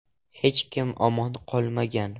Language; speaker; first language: Uzbek; non-native, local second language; Russian